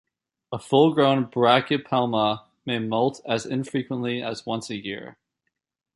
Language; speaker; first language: English; native; English